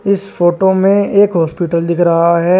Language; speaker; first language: Hindi; native; Hindi